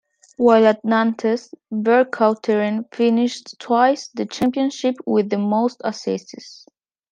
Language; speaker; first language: English; non-native, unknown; Spanish